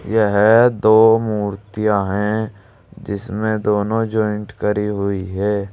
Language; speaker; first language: Hindi; native; Hindi